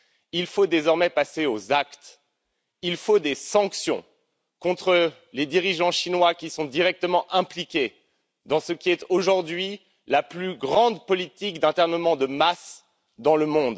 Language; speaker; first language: French; native; French